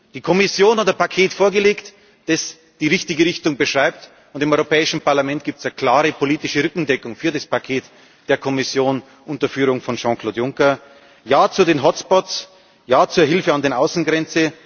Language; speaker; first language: German; native; German